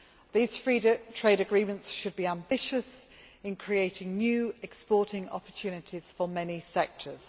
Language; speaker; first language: English; non-native, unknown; Greek